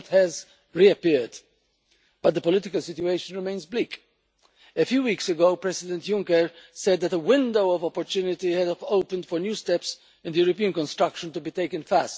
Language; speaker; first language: English; non-native, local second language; Maltese